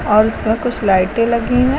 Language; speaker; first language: Hindi; native; Hindi